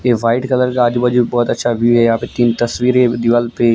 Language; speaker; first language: Hindi; non-native, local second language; Gujarati